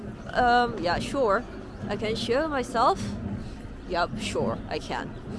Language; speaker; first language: English; non-native, fluent; Korean